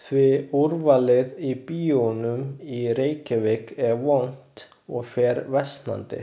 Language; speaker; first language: Icelandic; non-native, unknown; Chinese